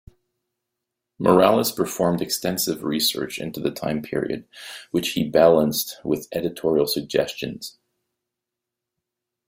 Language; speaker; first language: English; native; English